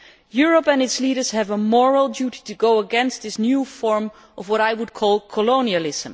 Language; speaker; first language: English; non-native, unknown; Dutch